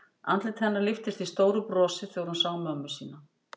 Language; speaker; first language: Icelandic; native; Icelandic